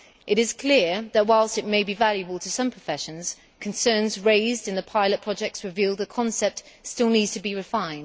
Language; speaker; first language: English; native; English